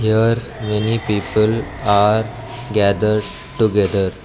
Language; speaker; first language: English; non-native, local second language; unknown